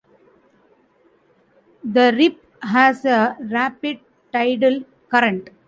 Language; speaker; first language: English; non-native, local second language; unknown